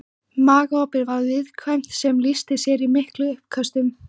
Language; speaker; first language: Icelandic; native; Icelandic